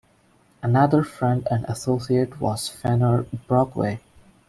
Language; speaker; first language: English; non-native, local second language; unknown